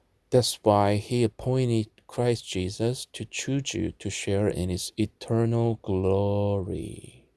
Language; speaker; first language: English; non-native, fluent; Korean